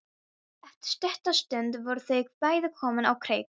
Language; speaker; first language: Icelandic; non-native, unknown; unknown